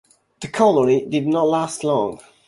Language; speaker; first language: English; non-native, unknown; Italian